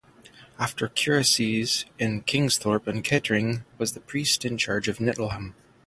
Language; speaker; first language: English; native; English